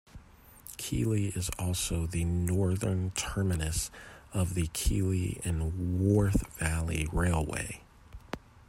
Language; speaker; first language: English; native; English